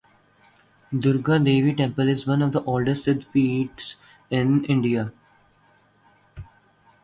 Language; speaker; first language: English; non-native, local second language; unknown